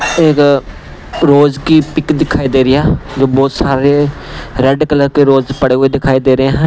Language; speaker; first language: Hindi; non-native, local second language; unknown